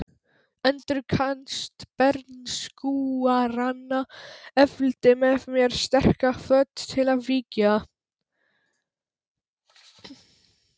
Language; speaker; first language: Icelandic; non-native, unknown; Polish